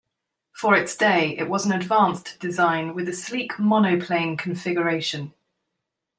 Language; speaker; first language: English; native; English